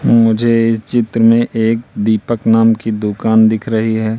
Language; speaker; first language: Hindi; native; Hindi